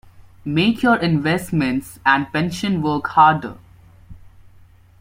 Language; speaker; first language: English; non-native, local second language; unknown